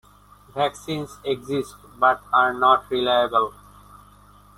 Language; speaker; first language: English; non-native, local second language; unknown